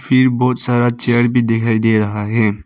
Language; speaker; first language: Hindi; non-native, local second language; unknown